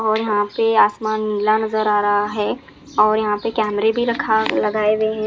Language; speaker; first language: Hindi; non-native, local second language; Punjabi